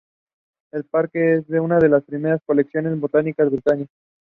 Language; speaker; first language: English; non-native, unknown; Spanish